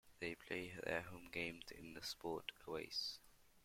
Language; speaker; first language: English; non-native, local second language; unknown